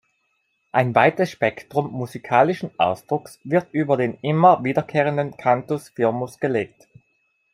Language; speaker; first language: German; non-native, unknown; Italian